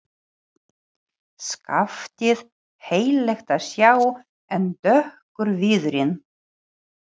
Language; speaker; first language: Icelandic; non-native, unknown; Ukrainian